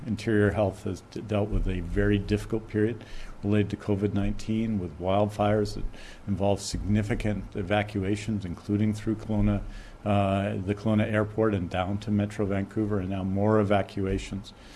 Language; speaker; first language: English; native; English